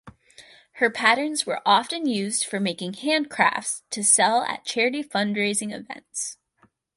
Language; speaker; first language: English; native; English